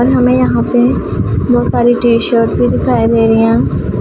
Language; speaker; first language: Hindi; non-native, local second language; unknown